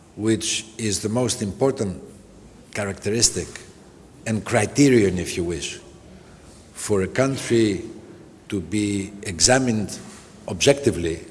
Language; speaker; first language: English; non-native, fluent; Greek